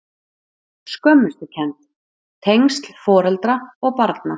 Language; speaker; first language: Icelandic; native; Icelandic